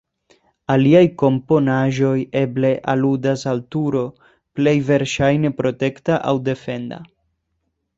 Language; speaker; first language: Esperanto; non-native, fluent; Spanish